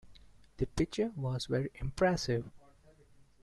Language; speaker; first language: English; non-native, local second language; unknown